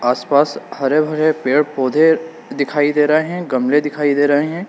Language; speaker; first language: Hindi; native; Hindi